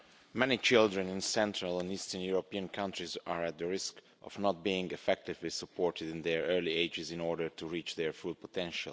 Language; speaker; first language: English; non-native, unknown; Romanian